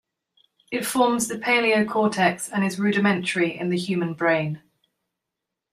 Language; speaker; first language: English; native; English